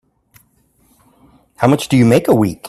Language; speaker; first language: English; native; English